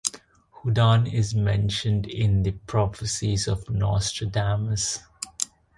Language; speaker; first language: English; non-native, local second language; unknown